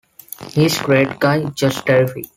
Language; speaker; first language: English; non-native, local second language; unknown